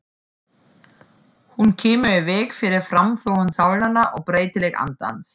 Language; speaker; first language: Icelandic; non-native, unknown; German